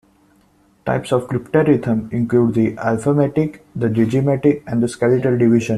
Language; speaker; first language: English; non-native, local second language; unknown